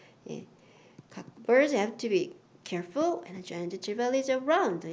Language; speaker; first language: English; non-native, fluent; Korean